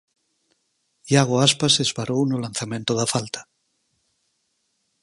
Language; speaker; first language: Galician; native; Galician